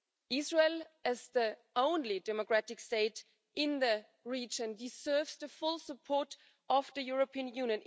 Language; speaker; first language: English; non-native, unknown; German